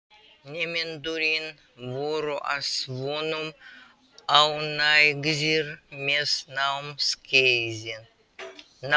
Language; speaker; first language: Icelandic; non-native, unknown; Russian